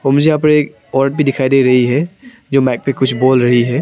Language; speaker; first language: Hindi; non-native, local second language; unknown